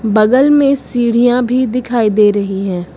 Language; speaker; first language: Hindi; native; Hindi